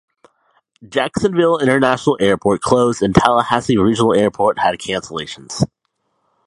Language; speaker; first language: English; native; English